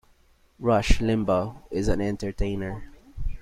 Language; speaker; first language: English; non-native, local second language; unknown